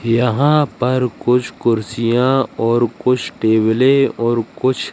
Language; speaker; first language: Hindi; native; Hindi